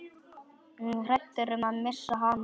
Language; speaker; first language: Icelandic; non-native, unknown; Polish